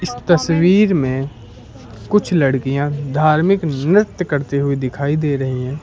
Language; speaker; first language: Hindi; native; Hindi